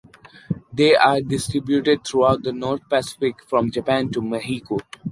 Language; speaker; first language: English; non-native, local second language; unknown